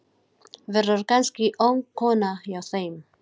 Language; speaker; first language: Icelandic; non-native, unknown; Filipino